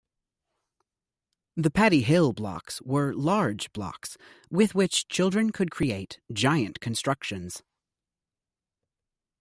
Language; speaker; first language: English; native; English